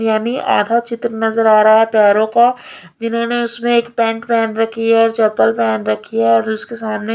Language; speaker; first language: Hindi; non-native, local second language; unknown